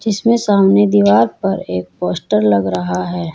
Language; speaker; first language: Hindi; native; Hindi